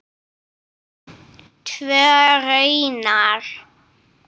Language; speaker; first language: Icelandic; non-native, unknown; English